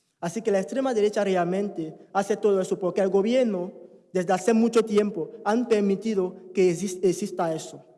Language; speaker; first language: Spanish; non-native, fluent; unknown